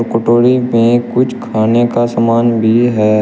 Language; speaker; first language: Hindi; native; Hindi